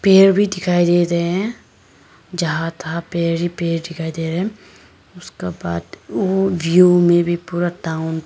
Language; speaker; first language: Hindi; non-native, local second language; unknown